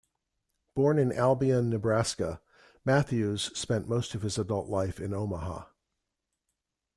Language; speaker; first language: English; native; English